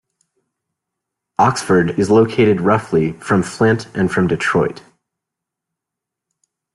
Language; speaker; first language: English; native; English